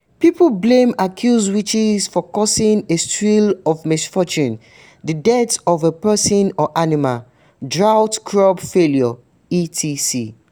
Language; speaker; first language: English; non-native, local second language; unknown